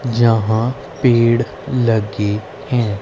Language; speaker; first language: Hindi; native; Hindi